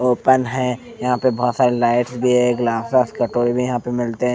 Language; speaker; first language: Hindi; non-native, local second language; Punjabi